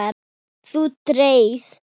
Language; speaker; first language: Icelandic; non-native, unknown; Thai